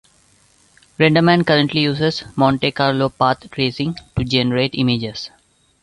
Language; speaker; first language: English; non-native, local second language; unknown